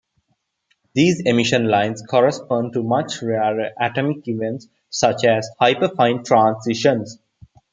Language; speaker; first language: English; non-native, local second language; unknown